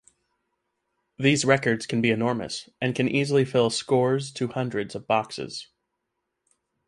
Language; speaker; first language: English; native; English